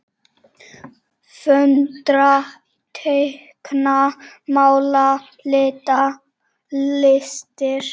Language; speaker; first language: Icelandic; non-native, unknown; Czech